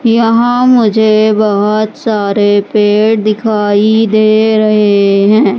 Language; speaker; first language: Hindi; native; Hindi